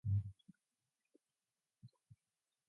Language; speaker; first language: English; non-native, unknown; Mongolian